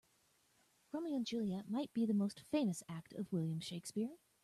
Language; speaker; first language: English; native; English